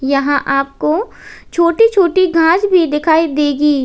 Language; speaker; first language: Hindi; native; Hindi